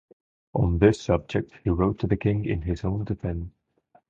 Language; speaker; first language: English; non-native, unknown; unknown